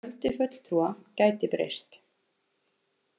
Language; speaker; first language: Icelandic; native; Icelandic